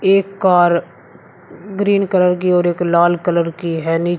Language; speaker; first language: Hindi; native; Hindi